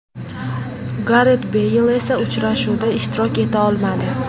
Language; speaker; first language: Uzbek; native; Uzbek